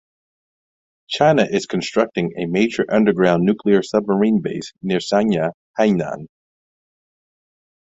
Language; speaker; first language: English; native; English